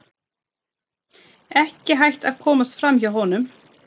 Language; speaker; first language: Icelandic; non-native, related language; Swedish